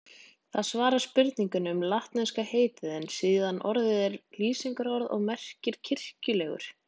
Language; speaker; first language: Icelandic; native; Icelandic